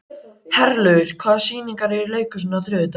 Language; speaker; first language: Icelandic; native; Icelandic